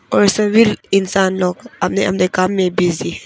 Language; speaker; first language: Hindi; non-native, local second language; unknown